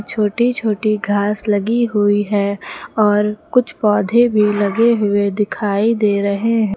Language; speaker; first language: Hindi; native; Hindi